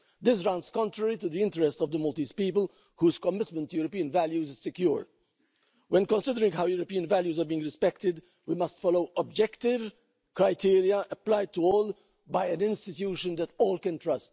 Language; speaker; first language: English; non-native, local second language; Maltese